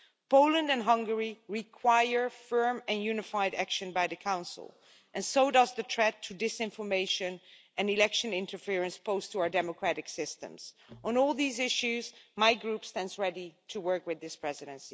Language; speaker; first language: English; non-native, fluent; Dutch